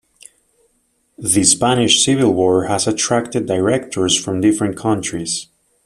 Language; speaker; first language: English; native; English